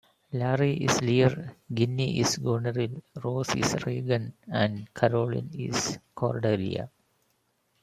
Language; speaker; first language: English; non-native, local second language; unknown